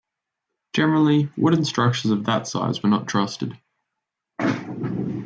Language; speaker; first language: English; native; English